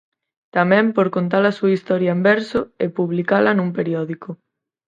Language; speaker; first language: Galician; native; Galician